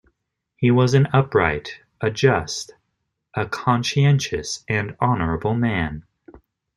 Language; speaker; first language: English; native; English